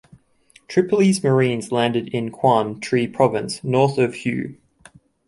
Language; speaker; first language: English; native; English